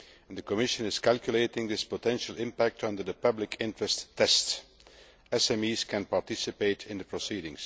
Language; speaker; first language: English; non-native, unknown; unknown